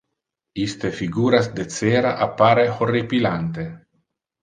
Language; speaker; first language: Interlingua; non-native, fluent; Italian